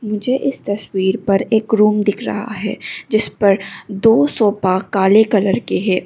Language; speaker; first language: Hindi; non-native, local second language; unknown